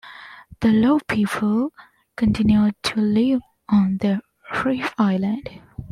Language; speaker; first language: English; non-native, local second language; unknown